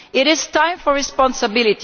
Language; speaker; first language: English; non-native, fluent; Italian